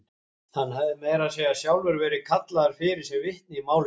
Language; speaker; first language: Icelandic; native; Icelandic